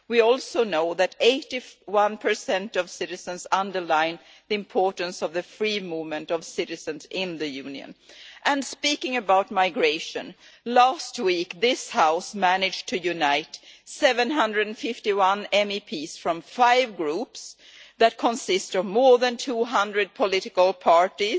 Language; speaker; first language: English; non-native, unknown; Swedish